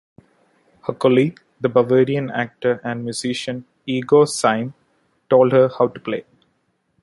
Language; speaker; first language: English; non-native, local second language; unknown